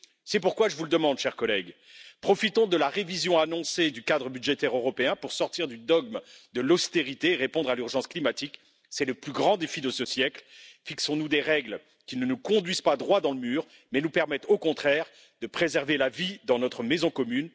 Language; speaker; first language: French; native; French